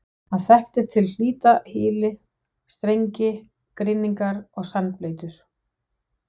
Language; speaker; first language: Icelandic; non-native, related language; Danish